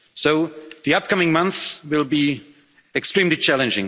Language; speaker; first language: English; non-native, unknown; German